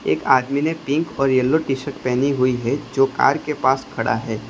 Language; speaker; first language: Hindi; non-native, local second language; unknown